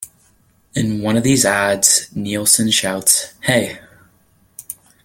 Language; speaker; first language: English; native; English